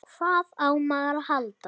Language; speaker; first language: Icelandic; native; Icelandic